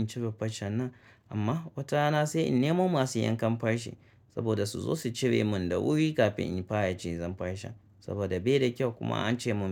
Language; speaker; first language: Hausa; native; Hausa